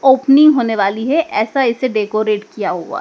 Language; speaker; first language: Hindi; native; Hindi